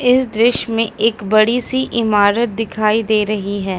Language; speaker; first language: Hindi; native; Hindi